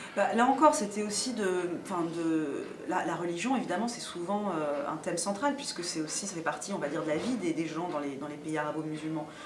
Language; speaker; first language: French; early bilingual, other home language; Arabic